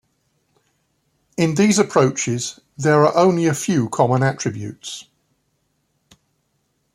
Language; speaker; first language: English; native; English